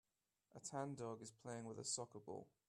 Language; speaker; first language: English; native; English